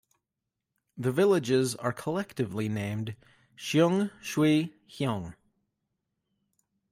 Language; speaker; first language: English; native; English